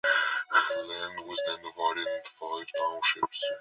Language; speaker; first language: English; non-native, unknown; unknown